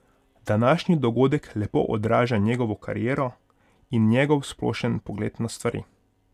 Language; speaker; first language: Slovenian; non-native, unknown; Hungarian